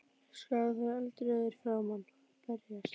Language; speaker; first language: Icelandic; native; Icelandic